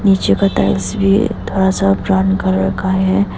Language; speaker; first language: Hindi; non-native, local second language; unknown